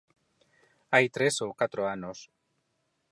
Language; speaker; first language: Galician; non-native, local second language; Spanish